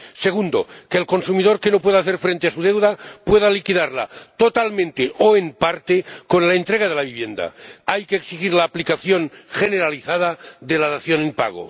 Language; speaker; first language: Spanish; non-native, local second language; Catalan